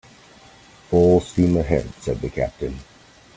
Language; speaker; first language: English; native; English